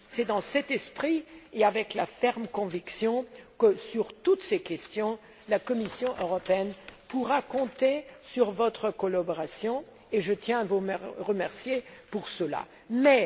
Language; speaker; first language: French; non-native, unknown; German